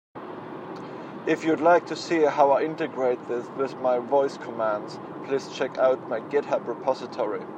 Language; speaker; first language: English; native; English